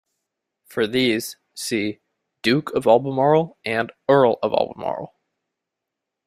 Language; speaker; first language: English; native; English